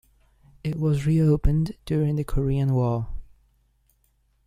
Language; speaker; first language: English; non-native, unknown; Spanish